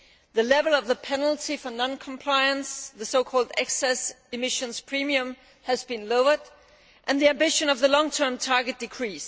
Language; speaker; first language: English; non-native, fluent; Danish